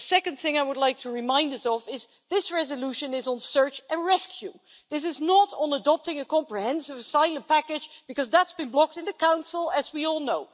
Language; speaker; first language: English; non-native, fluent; Dutch